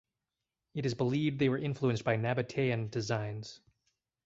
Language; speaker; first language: English; native; English